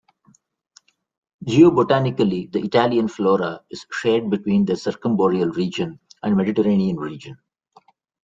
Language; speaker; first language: English; non-native, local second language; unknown